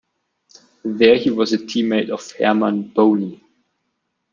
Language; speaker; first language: English; non-native, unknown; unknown